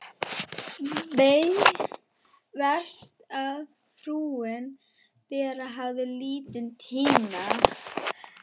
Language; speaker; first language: Icelandic; non-native, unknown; German